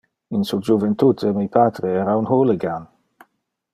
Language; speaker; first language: Interlingua; non-native, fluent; Dutch